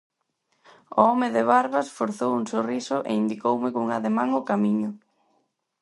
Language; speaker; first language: Galician; non-native, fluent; Spanish